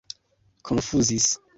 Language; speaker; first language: Esperanto; non-native, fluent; Kinyarwanda